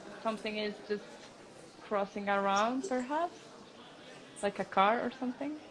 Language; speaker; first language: English; non-native, fluent; Spanish